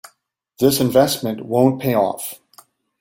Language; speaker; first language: English; native; English